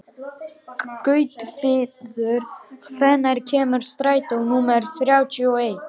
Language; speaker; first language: Icelandic; non-native, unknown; Romanian